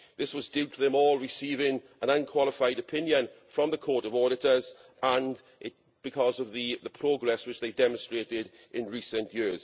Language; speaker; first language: English; native; English